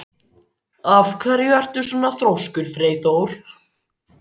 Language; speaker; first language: Icelandic; native; Icelandic